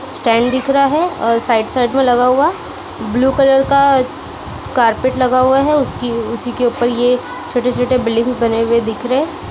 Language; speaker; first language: Hindi; non-native, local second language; Punjabi